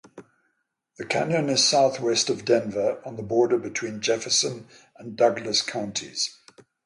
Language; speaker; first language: English; native; English